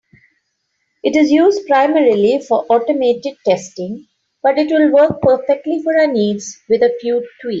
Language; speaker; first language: English; non-native, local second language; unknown